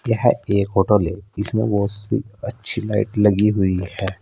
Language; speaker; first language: Hindi; native; Hindi